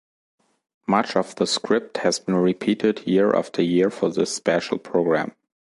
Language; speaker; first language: English; non-native, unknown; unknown